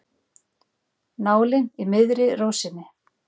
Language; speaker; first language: Icelandic; native; Icelandic